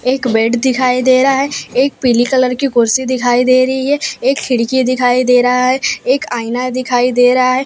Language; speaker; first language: Hindi; non-native, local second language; Gujarati